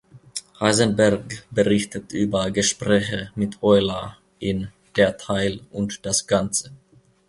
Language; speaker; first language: German; non-native, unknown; Finnish